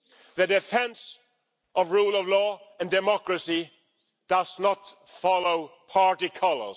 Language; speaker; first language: English; non-native, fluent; Swedish